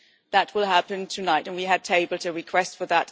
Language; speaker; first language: English; non-native, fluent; German